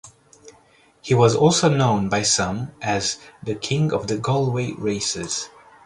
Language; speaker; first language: English; native; English